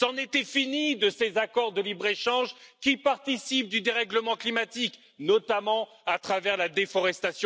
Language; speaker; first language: French; native; French